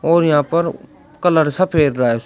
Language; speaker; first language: Hindi; native; Hindi